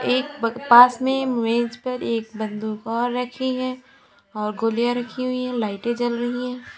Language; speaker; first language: Hindi; native; Hindi